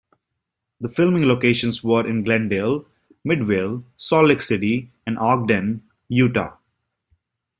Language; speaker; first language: English; native; English